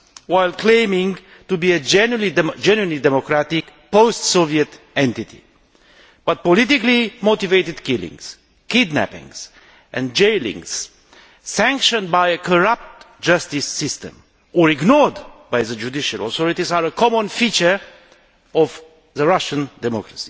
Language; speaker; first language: English; non-native, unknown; Romanian